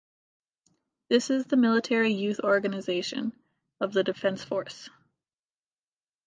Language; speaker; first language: English; native; English